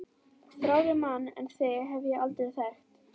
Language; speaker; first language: Icelandic; native; Icelandic